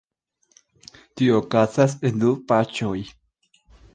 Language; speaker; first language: Esperanto; non-native, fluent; Spanish